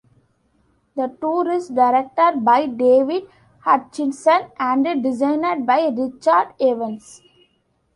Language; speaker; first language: English; non-native, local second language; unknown